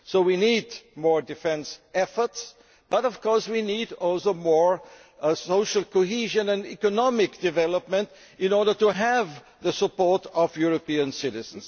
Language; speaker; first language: English; non-native, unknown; German